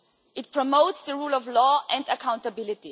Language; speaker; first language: English; non-native, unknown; German